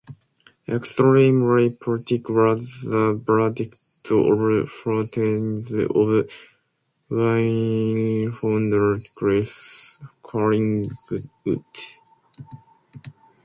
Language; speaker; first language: English; non-native, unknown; Japanese